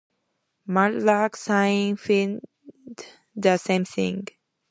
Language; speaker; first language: English; native; English